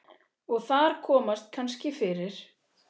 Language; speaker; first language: Icelandic; native; Icelandic